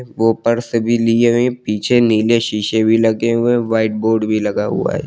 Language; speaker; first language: Hindi; native; Hindi